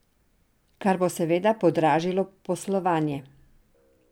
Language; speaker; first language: Slovenian; non-native, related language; Serbian